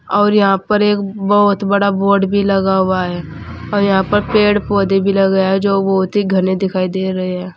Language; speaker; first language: Hindi; native; Hindi